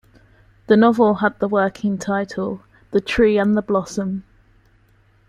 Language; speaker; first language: English; native; English